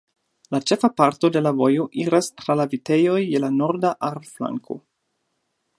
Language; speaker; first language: Esperanto; non-native, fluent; German